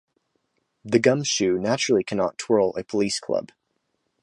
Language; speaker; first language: English; native; English